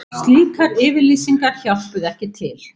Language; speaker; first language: Icelandic; native; Icelandic